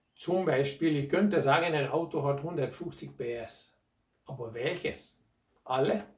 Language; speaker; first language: German; non-native, fluent; Hungarian